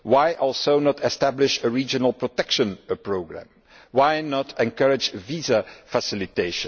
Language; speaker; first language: English; non-native, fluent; Dutch